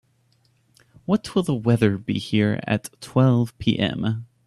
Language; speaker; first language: English; native; English